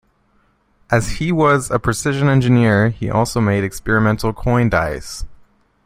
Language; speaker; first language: English; native; English